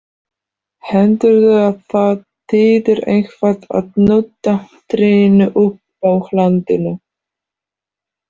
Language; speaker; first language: Icelandic; non-native, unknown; Polish